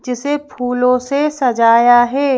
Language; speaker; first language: Hindi; native; Hindi